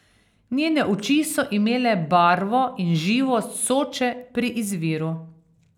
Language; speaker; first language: Slovenian; native; Slovenian